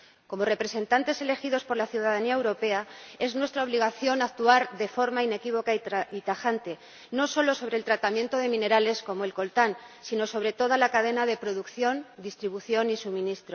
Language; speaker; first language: Spanish; native; Spanish